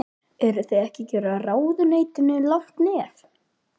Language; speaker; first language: Icelandic; native; Icelandic